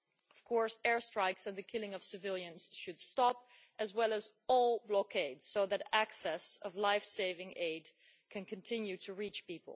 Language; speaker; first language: English; non-native, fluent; Dutch